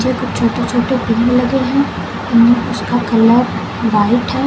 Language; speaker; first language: Hindi; native; Hindi